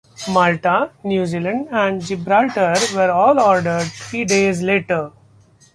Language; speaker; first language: English; non-native, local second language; Marathi